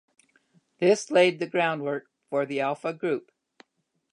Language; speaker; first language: English; native; English